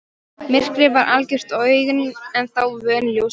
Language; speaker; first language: Icelandic; non-native, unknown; Polish